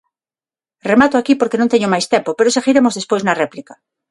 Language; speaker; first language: Galician; non-native, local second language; Spanish